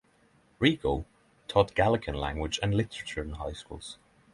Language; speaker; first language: English; non-native, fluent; Norwegian